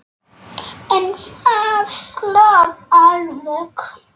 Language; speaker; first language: Icelandic; non-native, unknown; Polish